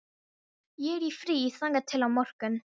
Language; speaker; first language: Icelandic; non-native, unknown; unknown